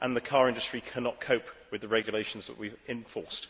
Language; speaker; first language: English; native; English